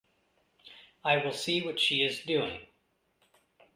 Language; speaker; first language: English; native; English